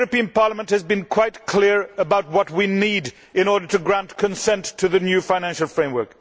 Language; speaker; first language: English; non-native, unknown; Swedish